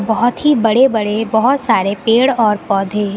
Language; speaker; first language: Hindi; native; Hindi